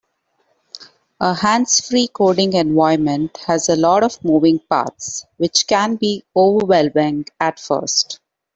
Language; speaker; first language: English; non-native, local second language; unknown